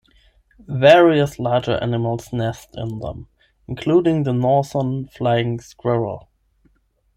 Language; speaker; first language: English; non-native, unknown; German